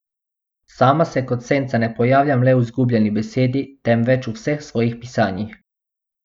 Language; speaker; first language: Slovenian; non-native, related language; Bosnian